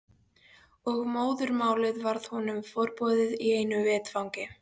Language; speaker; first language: Icelandic; non-native, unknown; Polish